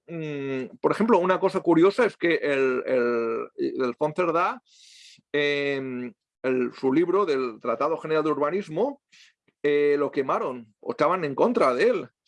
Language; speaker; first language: Spanish; native; Spanish